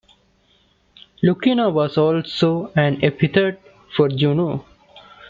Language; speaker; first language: English; non-native, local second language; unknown